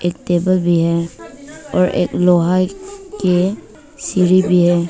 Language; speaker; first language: Hindi; non-native, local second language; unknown